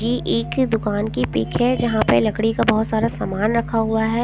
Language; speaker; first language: Hindi; non-native, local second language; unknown